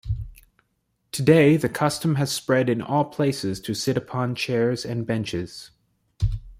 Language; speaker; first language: English; native; English